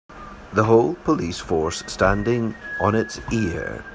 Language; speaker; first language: English; native; English